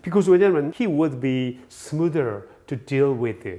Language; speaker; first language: English; non-native, fluent; Korean